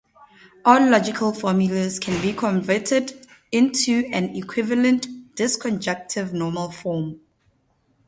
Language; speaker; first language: English; non-native, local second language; Northern Sotho